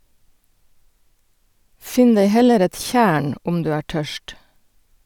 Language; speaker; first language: Norwegian; native; Norwegian